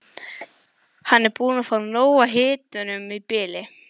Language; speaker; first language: Icelandic; non-native, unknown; English